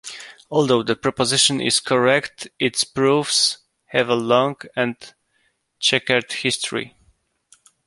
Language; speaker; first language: English; non-native, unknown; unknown